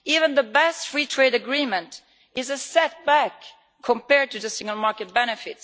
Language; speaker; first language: English; non-native, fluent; Italian